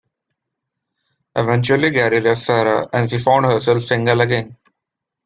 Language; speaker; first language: English; non-native, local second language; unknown